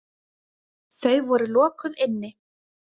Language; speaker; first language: Icelandic; native; Icelandic